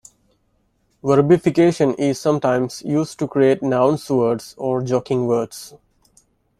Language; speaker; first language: English; non-native, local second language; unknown